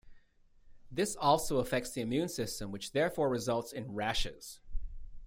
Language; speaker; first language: English; native; English